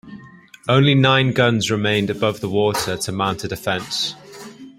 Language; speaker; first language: English; native; English